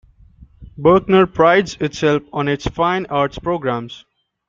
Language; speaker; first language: English; non-native, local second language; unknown